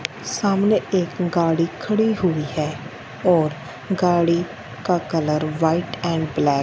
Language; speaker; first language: Hindi; non-native, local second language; Punjabi